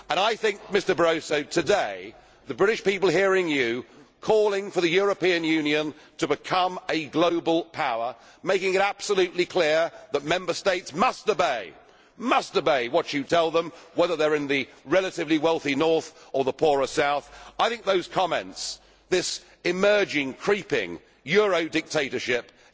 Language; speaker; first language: English; native; English